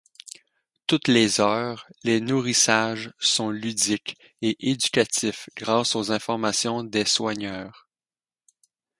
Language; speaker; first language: French; native; French